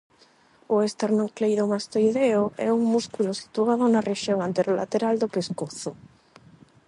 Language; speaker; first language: Galician; non-native, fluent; Spanish